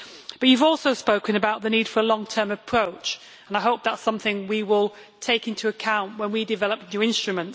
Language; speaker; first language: English; native; English